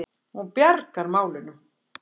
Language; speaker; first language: Icelandic; native; Icelandic